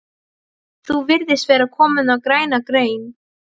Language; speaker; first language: Icelandic; non-native, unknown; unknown